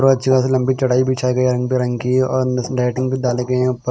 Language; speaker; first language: Hindi; non-native, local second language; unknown